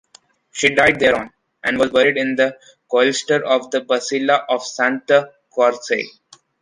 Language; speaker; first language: English; non-native, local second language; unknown